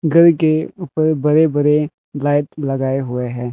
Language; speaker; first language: Hindi; non-native, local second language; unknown